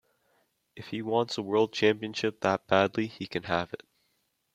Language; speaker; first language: English; native; English